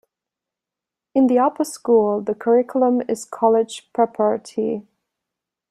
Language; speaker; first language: English; non-native, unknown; German